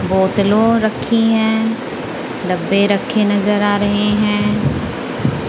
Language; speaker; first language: Hindi; non-native, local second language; Punjabi